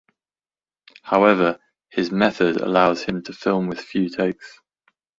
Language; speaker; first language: English; native; English